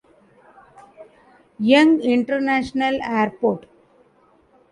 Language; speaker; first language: English; non-native, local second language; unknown